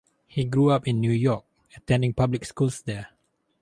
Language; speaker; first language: English; non-native, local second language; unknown